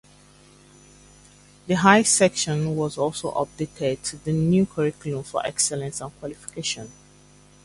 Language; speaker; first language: English; native; English